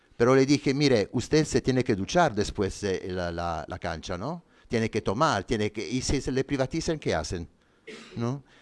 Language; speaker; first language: Spanish; non-native, fluent; Italian